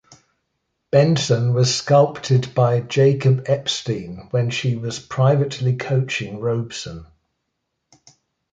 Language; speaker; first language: English; native; English